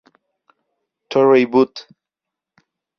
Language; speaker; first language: Spanish; native; Spanish